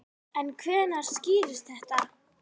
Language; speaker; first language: Icelandic; native; Icelandic